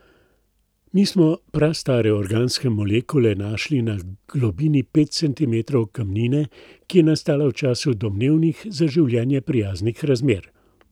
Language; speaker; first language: Slovenian; native; Slovenian